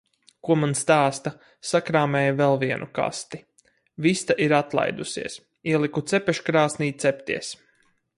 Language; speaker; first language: Latvian; native; Latvian